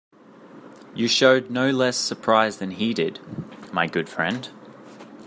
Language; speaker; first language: English; native; English